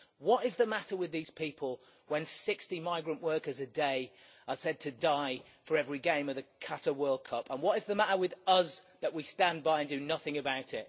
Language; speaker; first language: English; native; English